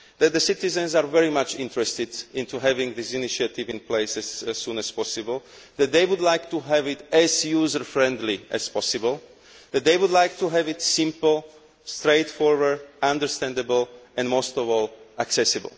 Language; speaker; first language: English; non-native, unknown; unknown